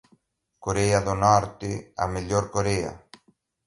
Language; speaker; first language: Portuguese; non-native, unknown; Galician